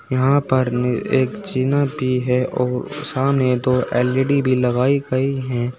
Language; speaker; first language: Hindi; native; Hindi